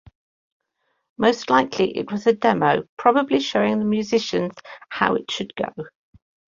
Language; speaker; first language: English; native; English